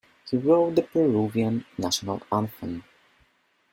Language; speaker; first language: English; non-native, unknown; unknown